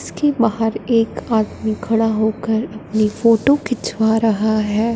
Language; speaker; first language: Hindi; non-native, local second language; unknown